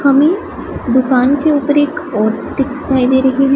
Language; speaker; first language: Hindi; non-native, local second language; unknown